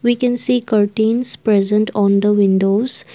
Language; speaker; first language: English; non-native, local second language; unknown